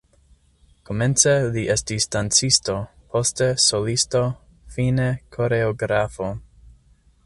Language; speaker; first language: Esperanto; non-native, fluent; English